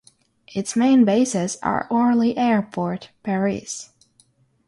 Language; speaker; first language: English; non-native, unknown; Russian